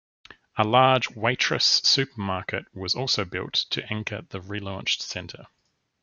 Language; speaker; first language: English; native; English